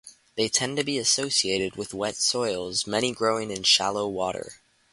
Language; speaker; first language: English; native; English